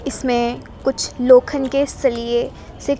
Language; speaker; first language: Hindi; non-native, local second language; Gujarati